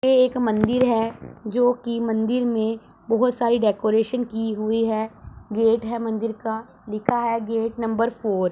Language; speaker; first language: Hindi; non-native, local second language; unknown